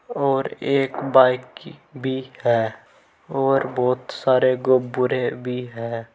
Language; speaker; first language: Hindi; native; Hindi